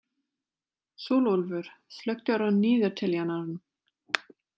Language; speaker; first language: Icelandic; non-native, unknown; German